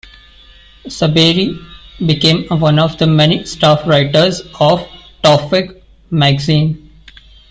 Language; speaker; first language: English; non-native, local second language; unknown